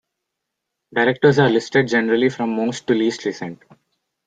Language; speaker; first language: English; non-native, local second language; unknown